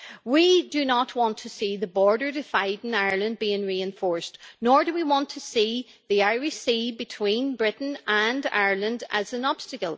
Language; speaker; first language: English; native; English